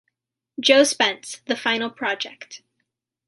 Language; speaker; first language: English; native; English